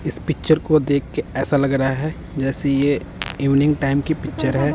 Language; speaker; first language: Hindi; non-native, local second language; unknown